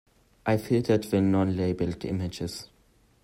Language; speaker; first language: English; non-native, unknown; German